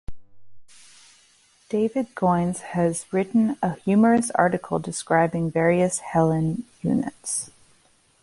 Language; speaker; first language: English; native; English